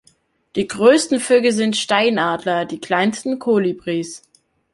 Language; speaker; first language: German; native; German